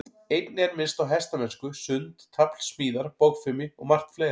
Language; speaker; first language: Icelandic; native; Icelandic